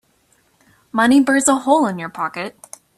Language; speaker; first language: English; native; English